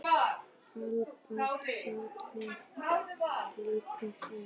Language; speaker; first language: Icelandic; native; Icelandic